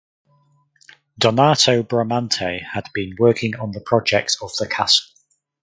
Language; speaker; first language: English; native; English